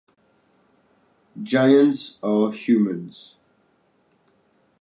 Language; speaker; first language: English; native; English